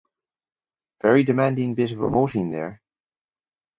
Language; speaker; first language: English; native; English